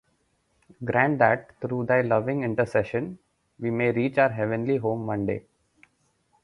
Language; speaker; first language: English; non-native, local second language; Marathi